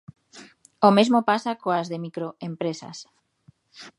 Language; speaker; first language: Galician; native; Galician